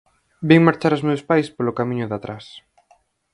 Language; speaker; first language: Galician; native; Galician